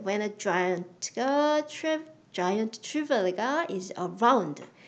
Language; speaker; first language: English; non-native, fluent; Korean